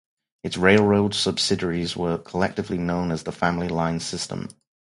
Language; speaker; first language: English; native; English